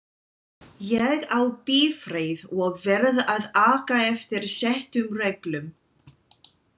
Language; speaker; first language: Icelandic; non-native, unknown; English